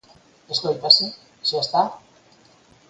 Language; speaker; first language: Galician; native; Galician